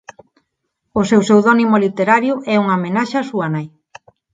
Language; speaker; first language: Galician; non-native, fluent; Spanish